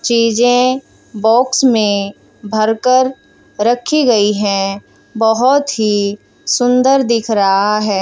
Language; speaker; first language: Hindi; native; Hindi